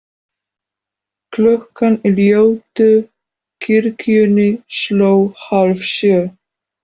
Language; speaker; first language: Icelandic; non-native, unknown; Polish